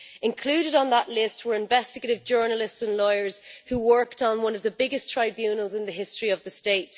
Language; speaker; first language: English; native; English